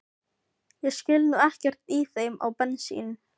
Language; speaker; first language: Icelandic; non-native, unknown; Filipino